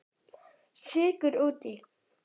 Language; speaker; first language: Icelandic; native; Icelandic